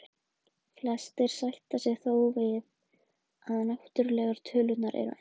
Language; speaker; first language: Icelandic; native; Icelandic